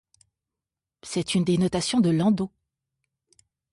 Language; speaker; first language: French; native; French